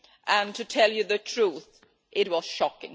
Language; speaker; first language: English; non-native, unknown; Swedish